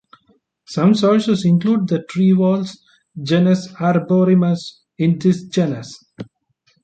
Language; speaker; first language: English; non-native, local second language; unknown